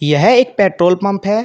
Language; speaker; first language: Hindi; native; Hindi